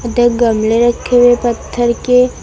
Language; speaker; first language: Hindi; native; Hindi